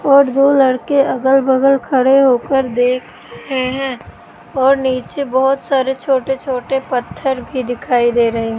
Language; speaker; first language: Hindi; native; Hindi